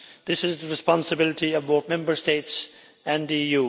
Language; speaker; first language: English; native; English